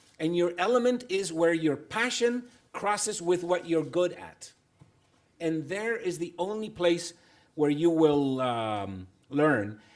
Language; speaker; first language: English; non-native, fluent; Spanish